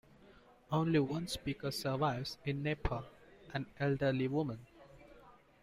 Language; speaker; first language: English; non-native, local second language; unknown